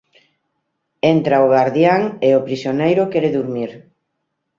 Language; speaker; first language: Galician; native; Galician